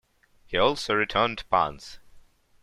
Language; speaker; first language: English; non-native, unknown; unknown